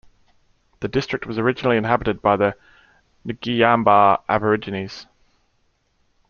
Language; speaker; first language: English; native; English